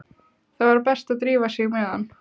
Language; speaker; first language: Icelandic; native; Icelandic